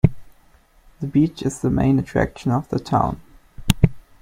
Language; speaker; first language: English; non-native, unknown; German